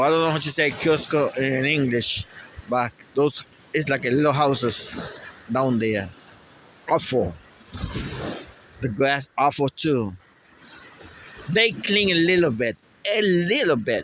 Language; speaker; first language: English; non-native, fluent; Spanish